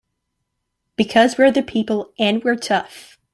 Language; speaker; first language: English; native; English